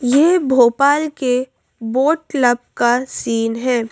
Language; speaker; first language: Hindi; native; Hindi